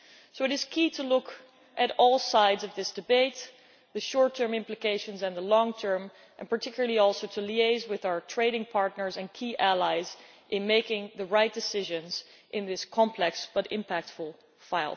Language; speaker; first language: English; non-native, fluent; Dutch